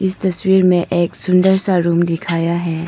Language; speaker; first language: Hindi; non-native, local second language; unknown